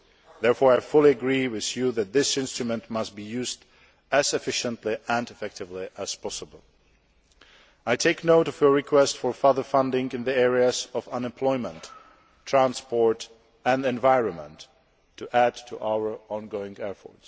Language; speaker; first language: English; non-native, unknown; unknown